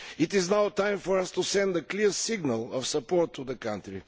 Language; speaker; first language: English; non-native, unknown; Bulgarian